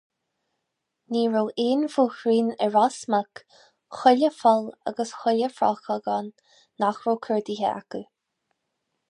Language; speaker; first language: Irish; non-native, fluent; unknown